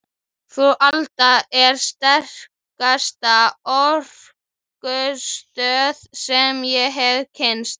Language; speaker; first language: Icelandic; native; Icelandic